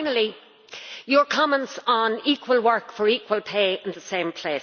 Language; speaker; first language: English; native; English